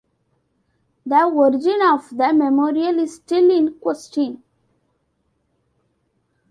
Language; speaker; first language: English; non-native, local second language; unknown